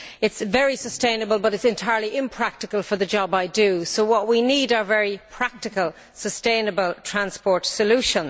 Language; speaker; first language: English; native; English